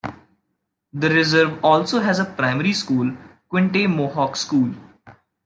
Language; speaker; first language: English; non-native, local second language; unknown